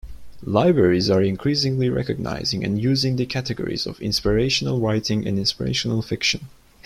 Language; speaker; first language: English; non-native, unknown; Turkish